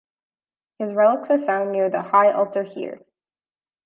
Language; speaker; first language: English; native; English